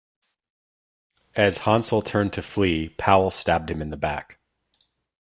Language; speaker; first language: English; native; English